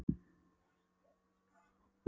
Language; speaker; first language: Icelandic; non-native, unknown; Polish